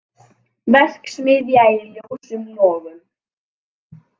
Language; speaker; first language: Icelandic; native; Icelandic